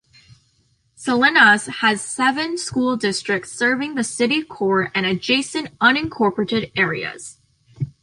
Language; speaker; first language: English; native; English